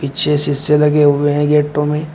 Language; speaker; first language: Hindi; native; Hindi